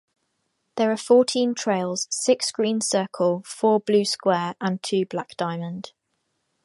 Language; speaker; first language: English; native; English